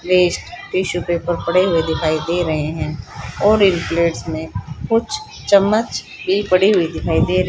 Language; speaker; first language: Hindi; native; Hindi